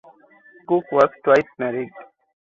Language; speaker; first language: English; non-native, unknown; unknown